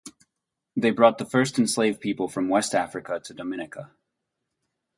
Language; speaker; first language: English; native; English